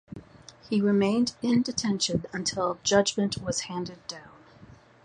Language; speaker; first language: English; native; English